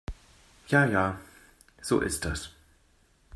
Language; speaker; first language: German; native; German